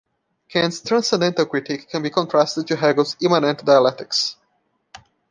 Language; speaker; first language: English; non-native, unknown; Portuguese